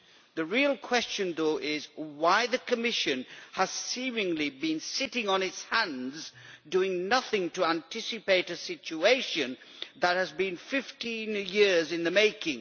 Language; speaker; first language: English; native; English